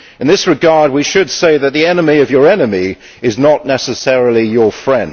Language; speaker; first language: English; native; English